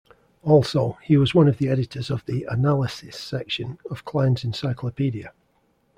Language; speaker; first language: English; native; English